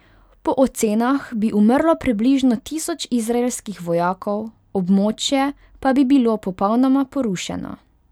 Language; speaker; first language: Slovenian; non-native, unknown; Hungarian